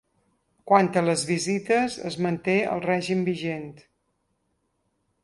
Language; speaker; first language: Catalan; native; Catalan